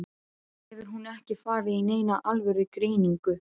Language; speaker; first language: Icelandic; non-native, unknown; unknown